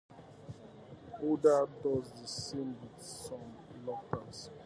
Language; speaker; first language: English; native; English